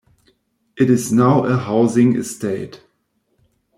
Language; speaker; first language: English; non-native, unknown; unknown